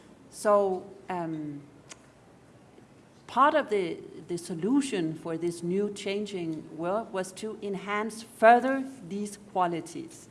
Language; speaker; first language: English; non-native, fluent; Danish